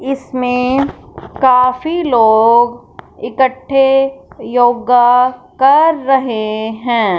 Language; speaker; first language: Hindi; non-native, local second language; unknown